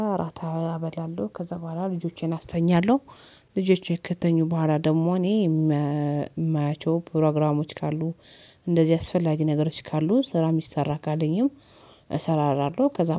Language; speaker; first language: Amharic; native; Amharic